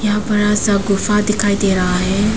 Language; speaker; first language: Hindi; non-native, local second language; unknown